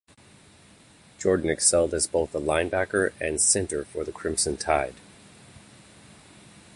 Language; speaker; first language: English; native; English